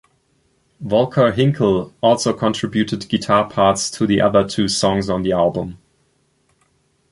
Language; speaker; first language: English; non-native, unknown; German